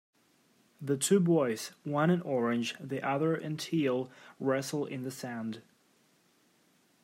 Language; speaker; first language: English; native; English